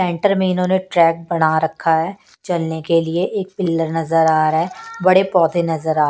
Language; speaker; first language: Hindi; non-native, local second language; Punjabi